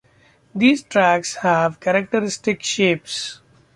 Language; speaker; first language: English; non-native, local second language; Marathi